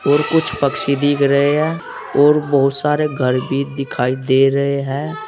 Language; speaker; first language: Hindi; native; Hindi